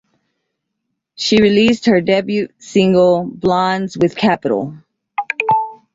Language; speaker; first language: English; native; English